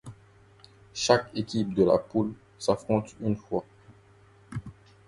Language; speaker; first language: French; non-native, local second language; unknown